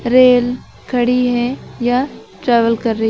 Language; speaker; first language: Hindi; native; Hindi